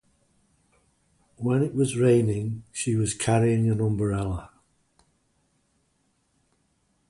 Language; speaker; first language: English; native; English